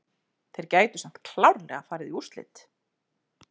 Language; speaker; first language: Icelandic; native; Icelandic